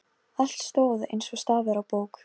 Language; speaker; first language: Icelandic; non-native, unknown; Polish